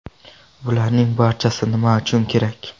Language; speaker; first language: Uzbek; non-native, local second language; Kara-Kalpak